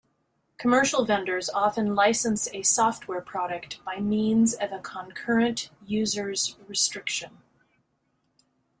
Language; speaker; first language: English; native; English